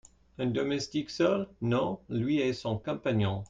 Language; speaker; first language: French; non-native, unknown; English